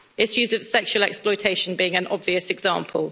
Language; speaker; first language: English; native; English